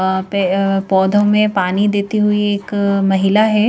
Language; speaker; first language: Hindi; native; Hindi